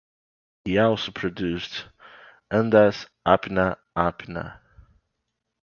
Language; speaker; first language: English; non-native, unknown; Portuguese